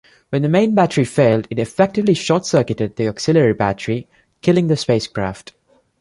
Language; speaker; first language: English; non-native, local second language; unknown